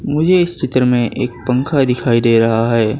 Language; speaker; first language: Hindi; non-native, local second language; Gujarati